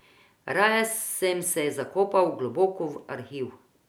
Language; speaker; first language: Slovenian; non-native, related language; Croatian